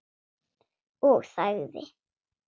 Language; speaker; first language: Icelandic; non-native, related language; Swedish